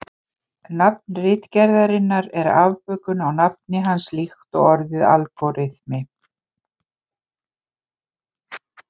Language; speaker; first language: Icelandic; native; Icelandic